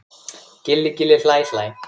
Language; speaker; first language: Icelandic; native; Icelandic